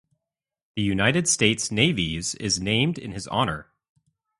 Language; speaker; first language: English; native; English